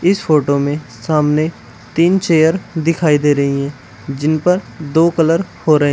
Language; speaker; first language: Hindi; native; Hindi